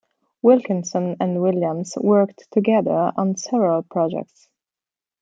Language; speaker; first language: English; non-native, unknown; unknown